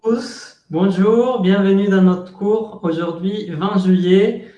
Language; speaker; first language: French; non-native, fluent; Spanish